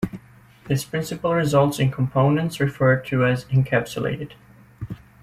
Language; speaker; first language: English; native; English